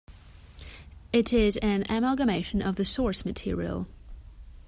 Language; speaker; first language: English; non-native, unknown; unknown